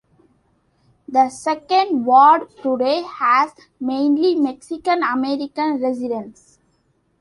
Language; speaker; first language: English; non-native, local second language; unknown